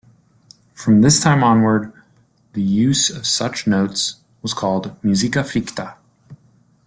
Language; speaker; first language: English; native; English